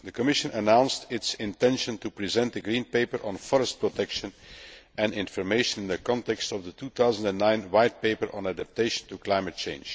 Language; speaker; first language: English; non-native, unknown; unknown